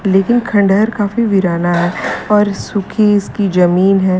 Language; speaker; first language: Hindi; native; Hindi